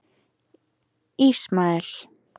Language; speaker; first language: Icelandic; native; Icelandic